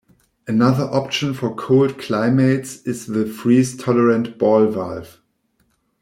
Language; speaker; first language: English; non-native, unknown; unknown